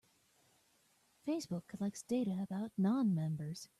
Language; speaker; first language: English; native; English